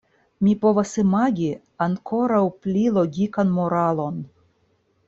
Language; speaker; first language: Esperanto; non-native, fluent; Russian